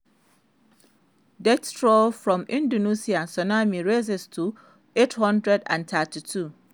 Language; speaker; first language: English; non-native, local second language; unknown